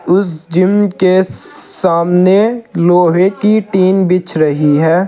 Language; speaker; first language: Hindi; native; Hindi